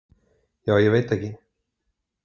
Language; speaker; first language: Icelandic; native; Icelandic